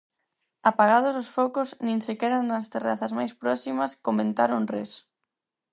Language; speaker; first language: Galician; non-native, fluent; Spanish